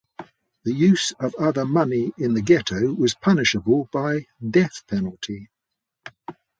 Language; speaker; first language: English; native; English